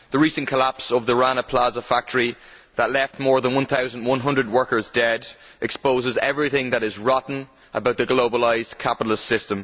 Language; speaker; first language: English; native; English